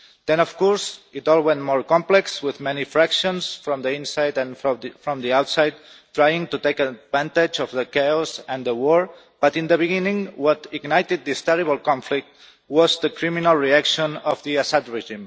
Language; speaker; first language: English; non-native, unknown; Catalan